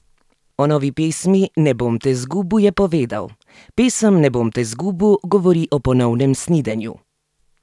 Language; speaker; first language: Slovenian; native; Slovenian